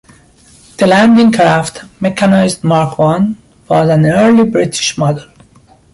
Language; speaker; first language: English; non-native, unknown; Persian